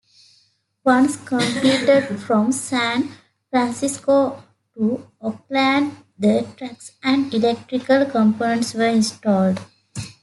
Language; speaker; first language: English; native; English